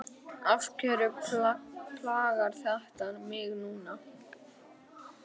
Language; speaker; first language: Icelandic; native; Icelandic